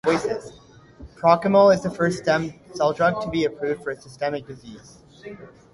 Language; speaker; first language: English; native; English